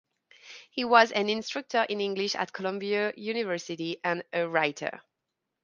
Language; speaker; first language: English; non-native, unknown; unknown